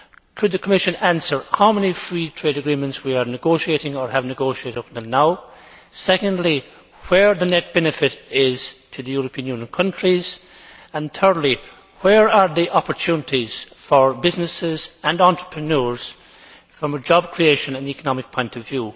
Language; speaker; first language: English; native; English